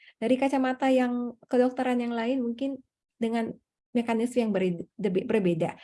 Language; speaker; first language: Indonesian; native; Indonesian